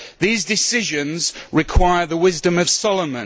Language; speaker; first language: English; native; English